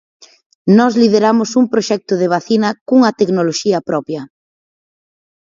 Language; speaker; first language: Galician; native; Galician